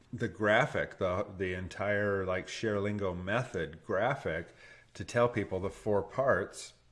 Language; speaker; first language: English; native; English